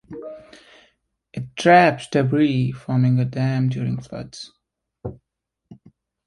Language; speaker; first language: English; native; English